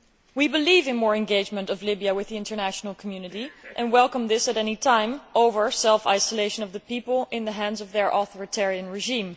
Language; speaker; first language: English; non-native, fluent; Dutch